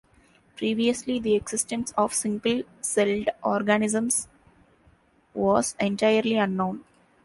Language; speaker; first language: English; non-native, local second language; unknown